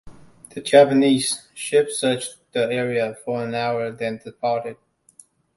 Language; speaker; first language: English; non-native, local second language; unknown